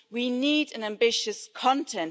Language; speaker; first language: English; non-native, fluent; German